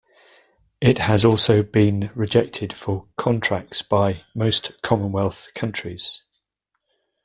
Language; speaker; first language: English; native; English